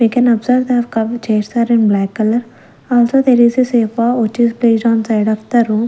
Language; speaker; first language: English; non-native, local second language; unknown